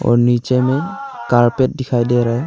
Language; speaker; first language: Hindi; non-native, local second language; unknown